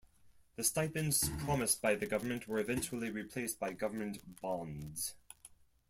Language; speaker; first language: English; non-native, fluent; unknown